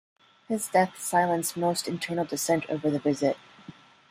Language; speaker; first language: English; non-native, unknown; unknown